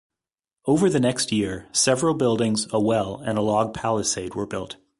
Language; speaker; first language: English; native; English